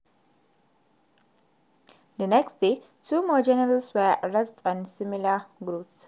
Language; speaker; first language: English; non-native, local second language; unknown